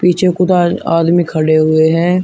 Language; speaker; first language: Hindi; native; Hindi